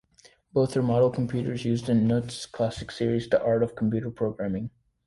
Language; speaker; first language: English; native; English